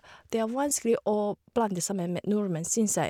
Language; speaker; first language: Norwegian; non-native, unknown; Chinese